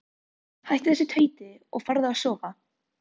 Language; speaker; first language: Icelandic; non-native, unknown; Filipino